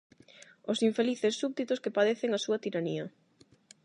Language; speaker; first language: Galician; non-native, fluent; Spanish